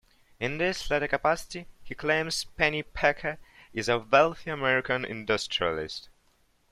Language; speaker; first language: English; non-native, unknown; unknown